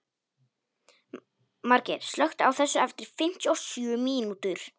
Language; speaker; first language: Icelandic; non-native, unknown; Polish